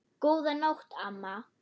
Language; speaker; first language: Icelandic; non-native, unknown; German